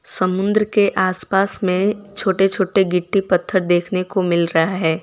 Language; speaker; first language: Hindi; non-native, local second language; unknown